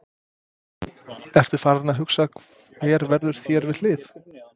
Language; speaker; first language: Icelandic; non-native, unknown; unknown